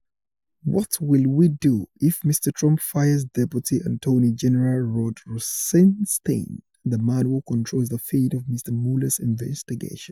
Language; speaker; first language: English; non-native, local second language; Yoruba